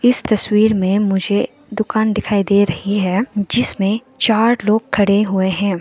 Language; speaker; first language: Hindi; non-native, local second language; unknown